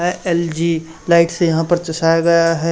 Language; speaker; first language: Hindi; native; Hindi